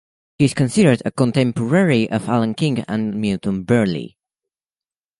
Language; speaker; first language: English; native; English